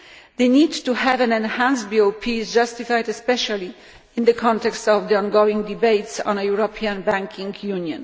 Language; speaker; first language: English; non-native, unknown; Polish